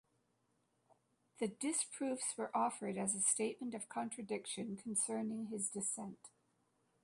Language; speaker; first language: English; native; English